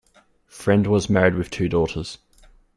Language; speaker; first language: English; native; English